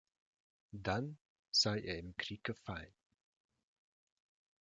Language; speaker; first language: German; non-native, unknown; Russian